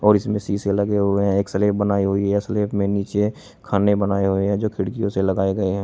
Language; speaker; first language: Hindi; native; Hindi